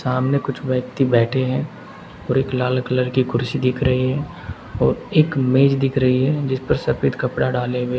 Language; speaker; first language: Hindi; native; Hindi